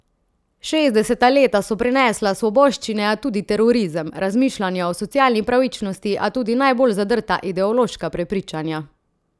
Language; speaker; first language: Slovenian; native; Slovenian